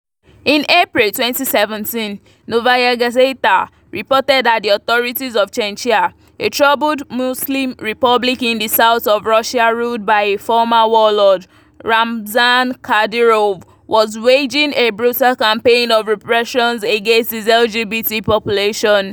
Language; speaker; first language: English; non-native, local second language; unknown